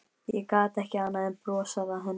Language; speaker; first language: Icelandic; native; Icelandic